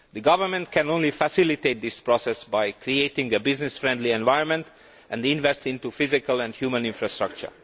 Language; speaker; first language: English; non-native, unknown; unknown